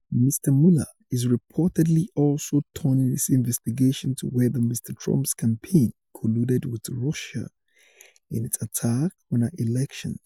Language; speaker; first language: English; non-native, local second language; Yoruba